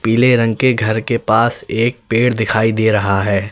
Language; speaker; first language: Hindi; native; Hindi